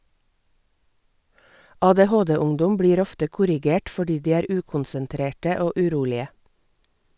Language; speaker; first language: Norwegian; native; Norwegian